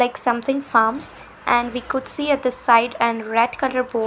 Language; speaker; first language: English; non-native, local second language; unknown